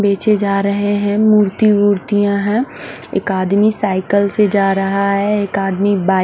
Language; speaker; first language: Hindi; non-native, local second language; Punjabi